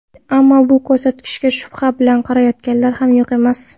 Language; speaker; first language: Uzbek; non-native, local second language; Kara-Kalpak